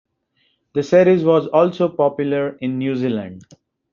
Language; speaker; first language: English; non-native, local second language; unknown